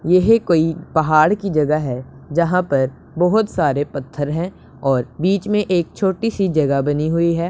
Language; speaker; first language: Hindi; non-native, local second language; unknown